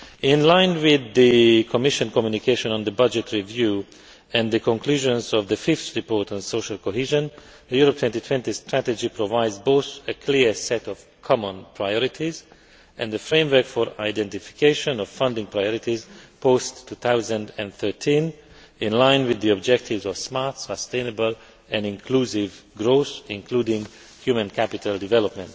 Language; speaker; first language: English; non-native, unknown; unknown